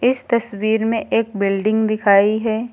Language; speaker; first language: Hindi; native; Hindi